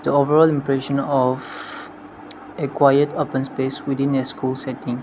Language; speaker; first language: English; non-native, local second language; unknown